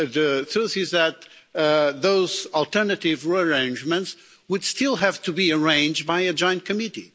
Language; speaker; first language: English; non-native, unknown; Portuguese